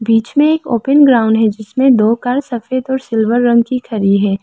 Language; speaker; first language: Hindi; non-native, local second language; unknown